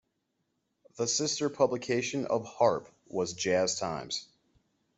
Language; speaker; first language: English; native; English